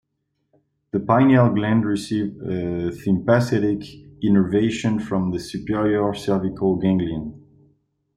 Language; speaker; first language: English; non-native, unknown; French